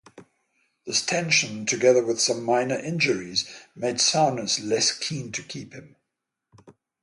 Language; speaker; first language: English; native; English